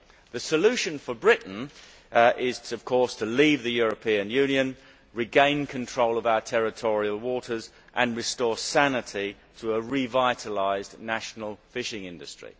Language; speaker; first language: English; native; English